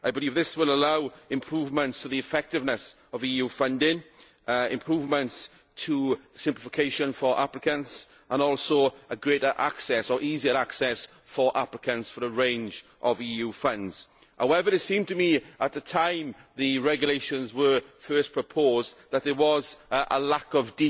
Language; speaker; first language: English; native; English